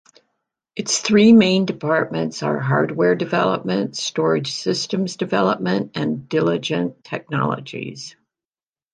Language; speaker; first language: English; native; English